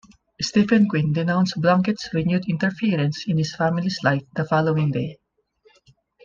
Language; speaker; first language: English; non-native, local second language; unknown